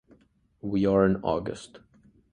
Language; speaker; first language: English; native; English